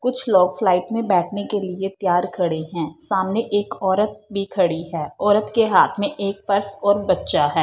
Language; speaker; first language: Hindi; non-native, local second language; Punjabi